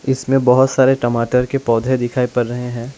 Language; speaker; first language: Hindi; non-native, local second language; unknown